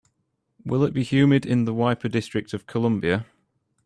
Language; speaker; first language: English; native; English